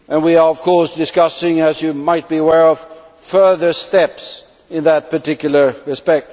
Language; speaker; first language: English; non-native, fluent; Swedish